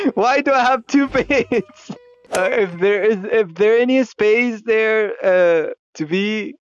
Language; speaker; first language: English; non-native, learner; Spanish